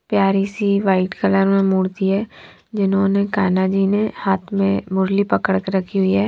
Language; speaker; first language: Hindi; non-native, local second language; Punjabi